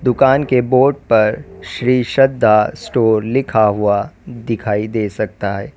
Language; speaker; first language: Hindi; native; Hindi